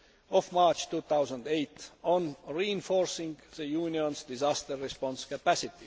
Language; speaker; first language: English; non-native, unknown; Estonian